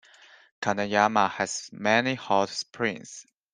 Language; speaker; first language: English; non-native, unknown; Chinese